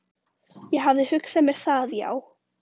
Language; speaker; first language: Icelandic; native; Icelandic